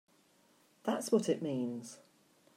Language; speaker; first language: English; native; English